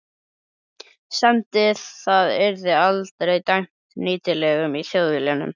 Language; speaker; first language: Icelandic; native; Icelandic